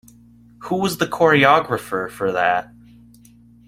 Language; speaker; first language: English; native; English